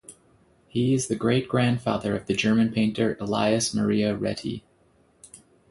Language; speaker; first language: English; native; English